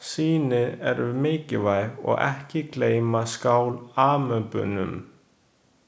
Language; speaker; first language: Icelandic; non-native, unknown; Chinese